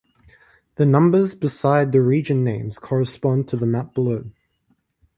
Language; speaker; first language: English; native; English